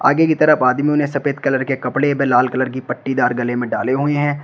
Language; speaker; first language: Hindi; native; Hindi